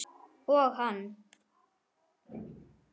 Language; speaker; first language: Icelandic; non-native, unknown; German